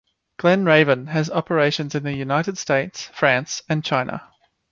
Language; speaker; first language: English; native; English